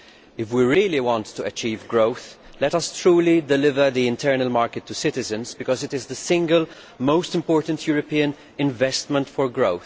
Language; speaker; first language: English; non-native, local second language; Maltese